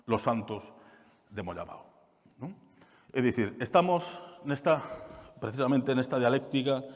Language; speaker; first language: Spanish; non-native, local second language; Galician